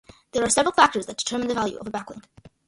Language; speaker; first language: English; early bilingual, other home language; Malayalam